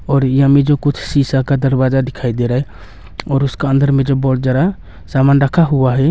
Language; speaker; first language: Hindi; non-native, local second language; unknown